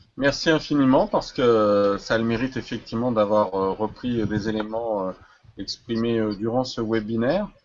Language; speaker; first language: French; native; French